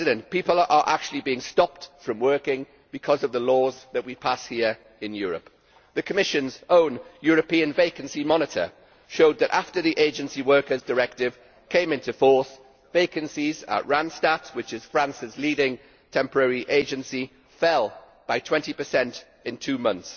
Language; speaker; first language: English; native; English